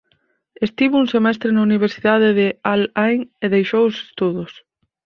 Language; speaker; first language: Galician; native; Galician